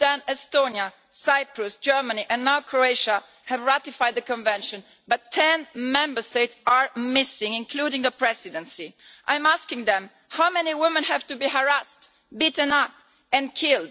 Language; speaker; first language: English; non-native, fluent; Italian